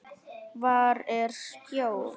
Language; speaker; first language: Icelandic; non-native, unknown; Vietnamese